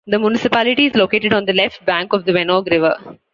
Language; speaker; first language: English; non-native, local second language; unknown